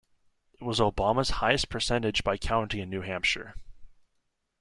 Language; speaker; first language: English; native; English